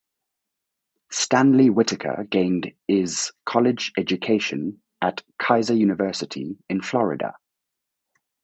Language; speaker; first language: English; native; English